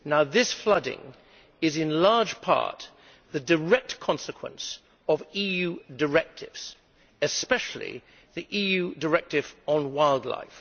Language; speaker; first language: English; native; English